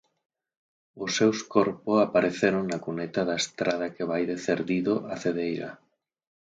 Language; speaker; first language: Galician; native; Galician